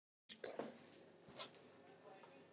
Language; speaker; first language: Icelandic; native; Icelandic